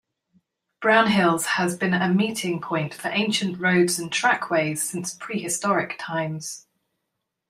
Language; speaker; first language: English; native; English